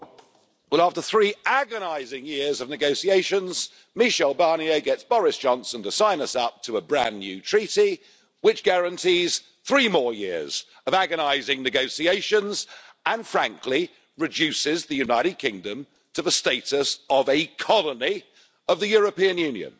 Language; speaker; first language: English; native; English